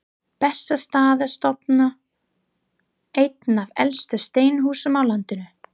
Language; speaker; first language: Icelandic; non-native, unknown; English